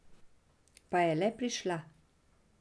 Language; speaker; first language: Slovenian; non-native, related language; Serbian